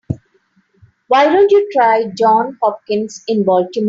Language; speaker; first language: English; non-native, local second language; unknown